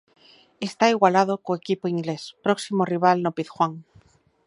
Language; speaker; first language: Galician; native; Galician